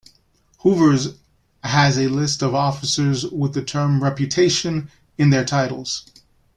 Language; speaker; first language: English; native; English